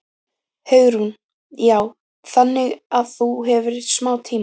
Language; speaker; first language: Icelandic; native; Icelandic